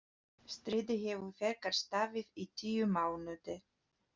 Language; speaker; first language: Icelandic; non-native, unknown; Polish